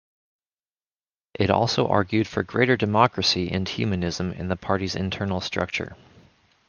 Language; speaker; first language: English; native; English